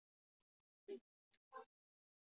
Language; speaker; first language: Icelandic; non-native, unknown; Polish